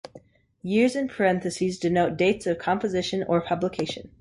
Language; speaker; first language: English; native; English